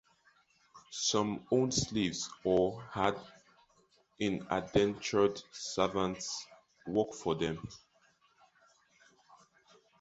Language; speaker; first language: English; native; English